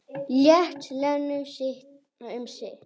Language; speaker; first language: Icelandic; native; Icelandic